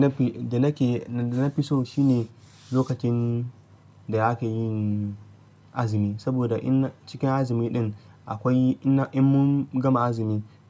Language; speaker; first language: Hausa; non-native, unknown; Yoruba